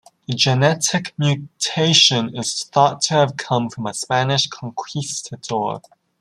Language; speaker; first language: English; native; English